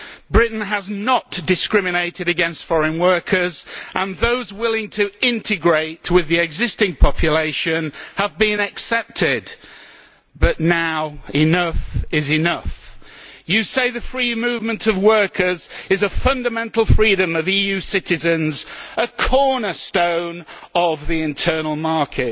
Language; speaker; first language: English; native; English